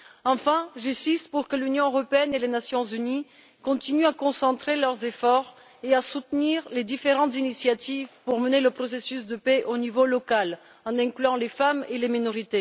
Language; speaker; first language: French; non-native, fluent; Bulgarian